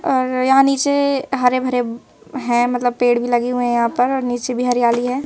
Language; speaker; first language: Hindi; native; Hindi